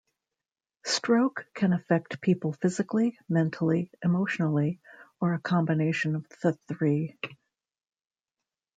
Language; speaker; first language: English; native; English